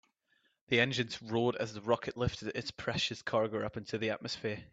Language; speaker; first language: English; native; English